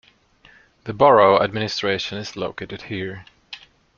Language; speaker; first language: English; non-native, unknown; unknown